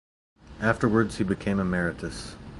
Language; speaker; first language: English; native; English